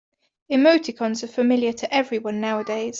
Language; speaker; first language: English; native; English